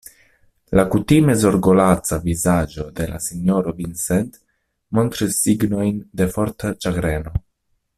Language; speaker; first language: Esperanto; non-native, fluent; Italian